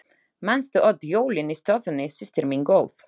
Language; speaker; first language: Icelandic; non-native, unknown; Slovak